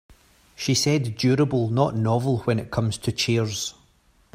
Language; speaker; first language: English; native; English